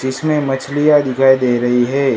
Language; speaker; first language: Hindi; non-native, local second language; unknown